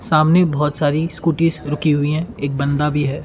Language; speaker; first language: Hindi; non-native, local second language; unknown